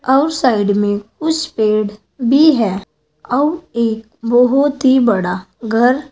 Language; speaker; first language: Hindi; native; Hindi